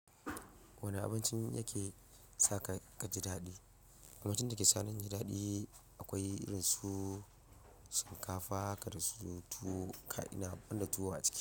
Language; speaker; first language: Hausa; non-native, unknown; Yoruba